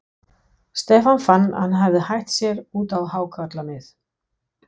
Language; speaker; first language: Icelandic; non-native, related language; Danish